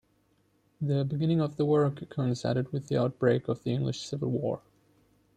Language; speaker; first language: English; non-native, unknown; German